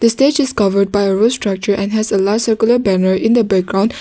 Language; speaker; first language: English; non-native, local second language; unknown